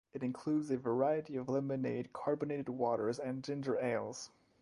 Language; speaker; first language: English; non-native, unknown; French